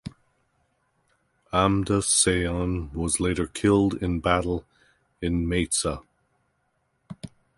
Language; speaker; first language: English; native; English